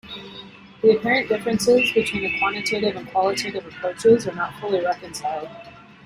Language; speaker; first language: English; native; English